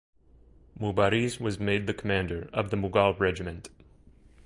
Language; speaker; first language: English; native; English